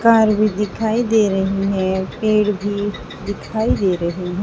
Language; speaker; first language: Hindi; native; Hindi